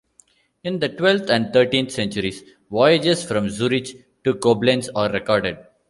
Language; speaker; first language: English; non-native, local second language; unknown